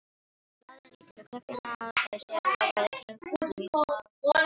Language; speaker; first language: Icelandic; non-native, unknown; Filipino